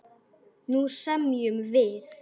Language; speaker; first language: Icelandic; non-native, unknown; Polish